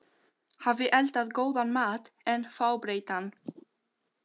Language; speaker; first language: Icelandic; non-native, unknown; Albanian